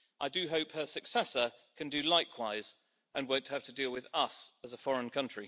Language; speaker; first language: English; native; English